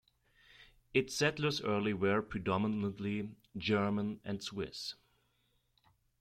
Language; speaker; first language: English; non-native, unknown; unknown